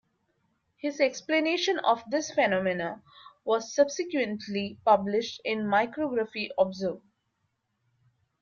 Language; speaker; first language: English; non-native, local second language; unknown